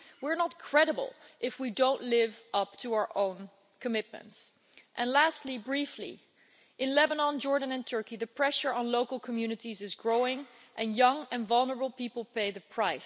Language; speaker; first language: English; non-native, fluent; Dutch